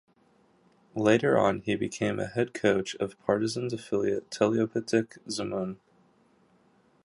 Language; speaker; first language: English; native; English